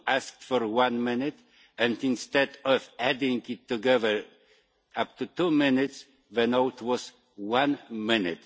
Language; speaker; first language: English; non-native, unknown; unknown